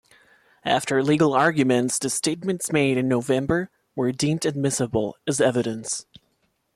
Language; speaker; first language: English; non-native, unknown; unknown